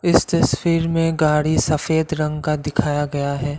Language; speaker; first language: Hindi; non-native, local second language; Assamese